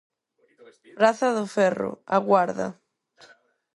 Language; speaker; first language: Galician; non-native, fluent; Spanish